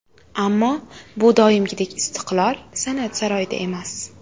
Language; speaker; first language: Uzbek; native; Uzbek